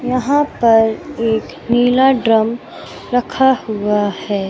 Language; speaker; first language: Hindi; native; Hindi